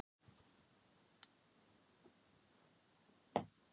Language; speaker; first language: Icelandic; non-native, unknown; Thai